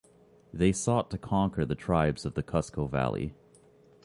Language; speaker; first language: English; native; English